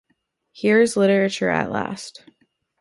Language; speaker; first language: English; native; English